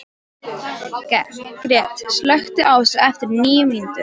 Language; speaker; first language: Icelandic; non-native, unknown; Polish